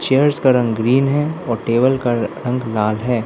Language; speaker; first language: Hindi; non-native, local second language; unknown